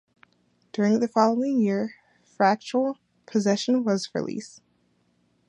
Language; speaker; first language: English; native; English